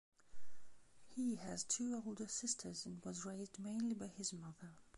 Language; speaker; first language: English; non-native, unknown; Belarusian